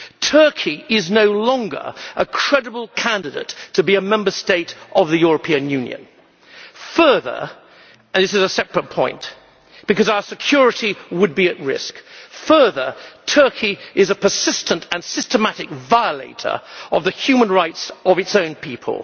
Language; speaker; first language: English; native; English